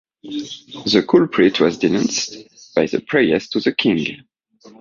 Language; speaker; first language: English; non-native, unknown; French